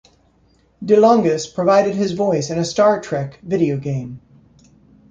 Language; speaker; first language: English; native; English